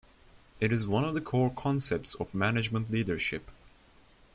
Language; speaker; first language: English; non-native, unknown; Turkish